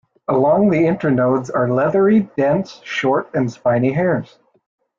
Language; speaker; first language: English; native; English